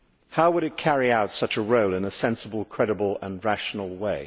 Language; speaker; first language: English; native; English